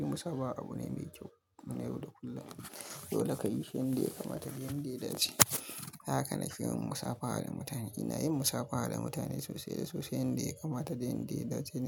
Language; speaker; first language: Hausa; native; Hausa